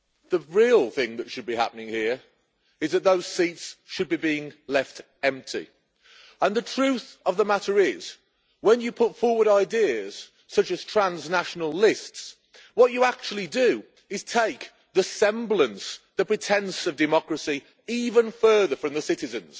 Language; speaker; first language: English; native; English